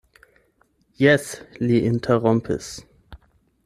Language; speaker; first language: Esperanto; non-native, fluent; German